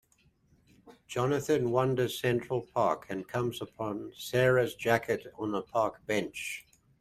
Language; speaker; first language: English; native; English